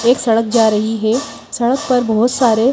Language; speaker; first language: Hindi; native; Hindi